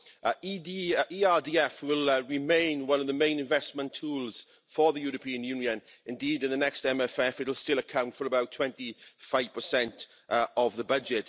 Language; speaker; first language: English; native; English